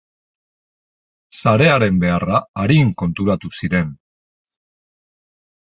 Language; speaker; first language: Basque; non-native, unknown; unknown